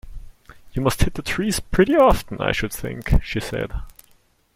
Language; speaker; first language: English; non-native, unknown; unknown